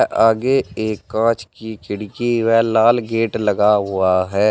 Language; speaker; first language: Hindi; native; Hindi